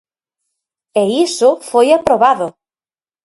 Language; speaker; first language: Galician; native; Galician